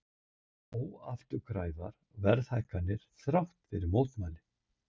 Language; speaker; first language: Icelandic; native; Icelandic